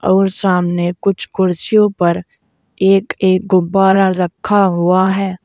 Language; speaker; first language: Hindi; native; Hindi